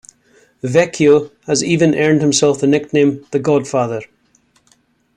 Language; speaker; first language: English; native; English